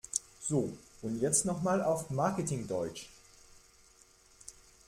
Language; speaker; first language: German; non-native, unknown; French